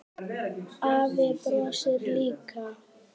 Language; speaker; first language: Icelandic; native; Icelandic